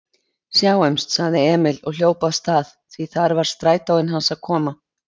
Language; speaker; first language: Icelandic; native; Icelandic